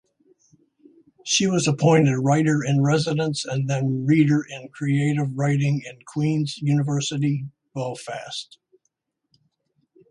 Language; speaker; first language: English; native; English